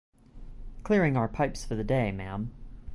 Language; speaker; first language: English; native; English